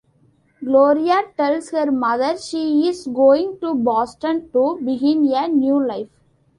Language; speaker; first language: English; non-native, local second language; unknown